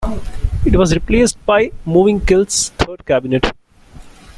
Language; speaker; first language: English; non-native, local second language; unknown